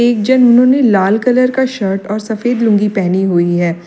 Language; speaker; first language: Hindi; native; Hindi